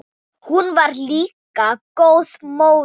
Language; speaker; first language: Icelandic; non-native, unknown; Thai